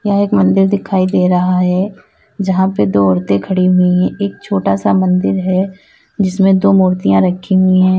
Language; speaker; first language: Hindi; native; Hindi